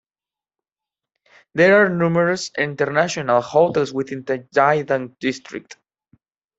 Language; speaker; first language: English; non-native, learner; Catalan